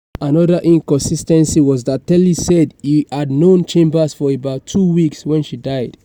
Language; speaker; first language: English; non-native, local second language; Yoruba